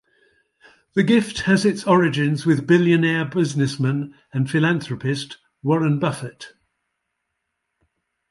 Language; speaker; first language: English; native; English